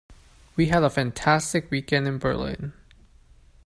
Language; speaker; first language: English; non-native, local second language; Cantonese